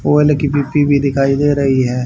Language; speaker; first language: Hindi; native; Hindi